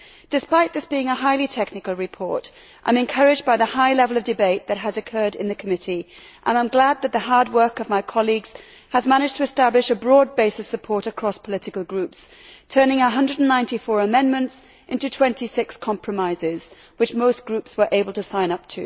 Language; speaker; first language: English; native; English